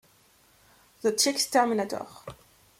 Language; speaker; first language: English; non-native, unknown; French